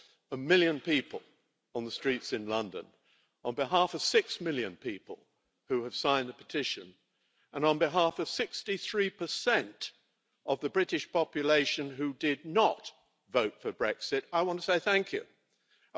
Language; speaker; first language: English; native; English